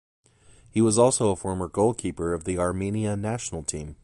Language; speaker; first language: English; native; English